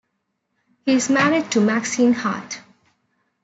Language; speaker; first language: English; non-native, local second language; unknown